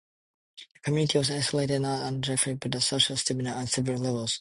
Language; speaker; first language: English; non-native, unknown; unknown